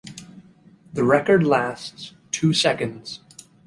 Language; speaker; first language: English; native; English